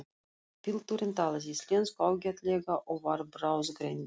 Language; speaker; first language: Icelandic; non-native, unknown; Russian